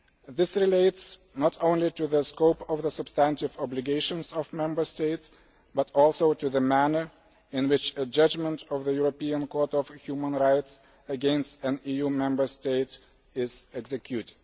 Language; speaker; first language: English; non-native, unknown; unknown